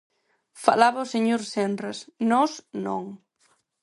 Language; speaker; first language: Galician; non-native, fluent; Spanish